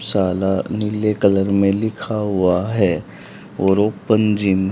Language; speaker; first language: Hindi; native; Hindi